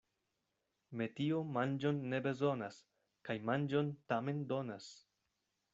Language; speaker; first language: Esperanto; non-native, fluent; Spanish